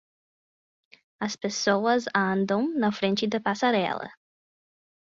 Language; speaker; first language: Portuguese; non-native, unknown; English